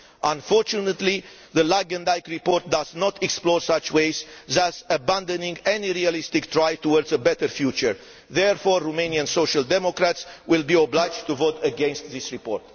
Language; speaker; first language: English; non-native, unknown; Romanian